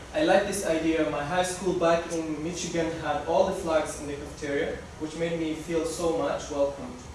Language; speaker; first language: English; non-native, local second language; Somali